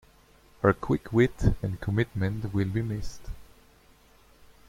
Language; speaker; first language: English; non-native, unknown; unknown